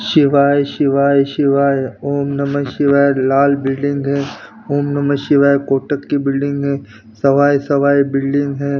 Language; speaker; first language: Hindi; non-native, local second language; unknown